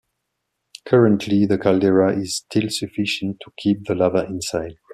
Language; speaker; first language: English; non-native, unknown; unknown